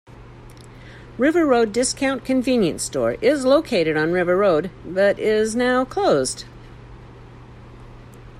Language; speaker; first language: English; native; English